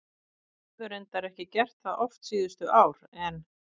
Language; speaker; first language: Icelandic; native; Icelandic